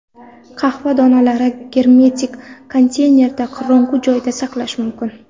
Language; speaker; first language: Uzbek; non-native, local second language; Kara-Kalpak